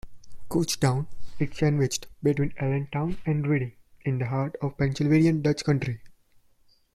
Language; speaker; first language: English; non-native, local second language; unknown